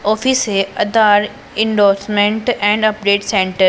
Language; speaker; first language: Hindi; non-native, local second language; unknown